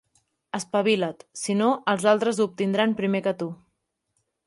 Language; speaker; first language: Catalan; native; Catalan